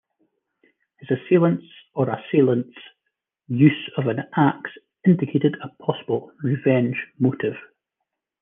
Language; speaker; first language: English; native; English